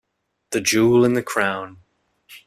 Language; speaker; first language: English; native; English